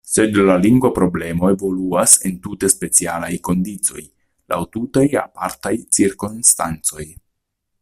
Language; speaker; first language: Esperanto; non-native, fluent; Italian